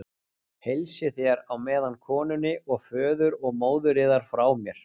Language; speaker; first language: Icelandic; native; Icelandic